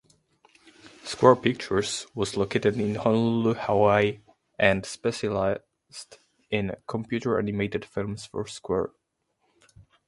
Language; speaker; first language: English; native; English